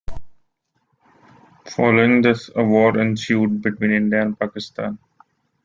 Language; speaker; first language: English; non-native, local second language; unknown